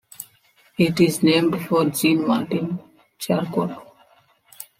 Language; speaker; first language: English; non-native, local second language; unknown